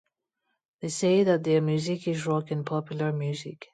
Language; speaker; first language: English; non-native, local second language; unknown